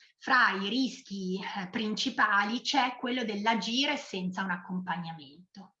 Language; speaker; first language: Italian; native; Italian